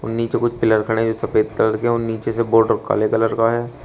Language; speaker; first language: Hindi; native; Hindi